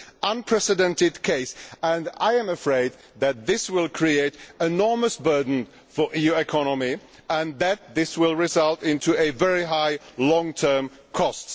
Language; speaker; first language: English; non-native, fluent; Czech